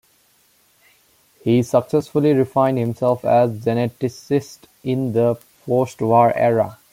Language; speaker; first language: English; non-native, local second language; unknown